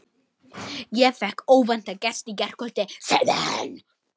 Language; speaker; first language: Icelandic; native; Icelandic